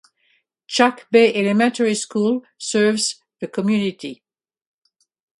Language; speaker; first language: English; native; English